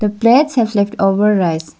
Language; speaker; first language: English; non-native, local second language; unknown